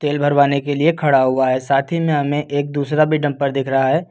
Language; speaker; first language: Hindi; native; Hindi